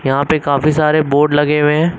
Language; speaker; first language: Hindi; native; Hindi